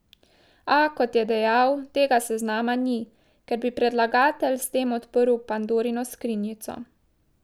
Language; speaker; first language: Slovenian; native; Slovenian